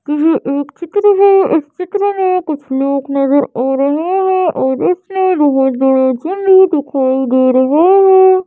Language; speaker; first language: Hindi; native; Hindi